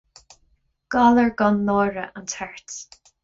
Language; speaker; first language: Irish; non-native, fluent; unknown